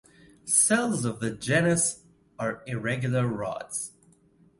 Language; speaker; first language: English; non-native, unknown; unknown